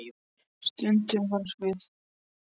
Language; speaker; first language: Icelandic; non-native, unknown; English